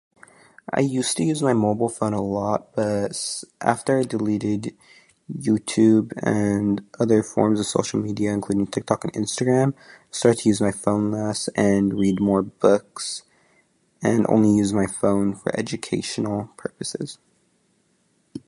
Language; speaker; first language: English; native; English